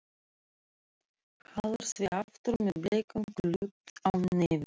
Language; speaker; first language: Icelandic; non-native, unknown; Russian